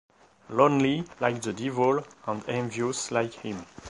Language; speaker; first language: English; non-native, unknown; French